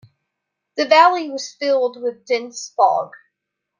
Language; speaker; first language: English; native; English